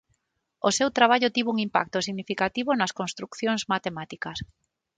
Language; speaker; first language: Galician; non-native, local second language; Spanish